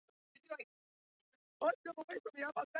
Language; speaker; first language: Icelandic; non-native, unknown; English